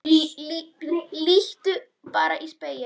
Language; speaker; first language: Icelandic; non-native, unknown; Polish